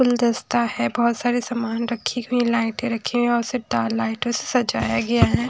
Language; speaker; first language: Hindi; native; Hindi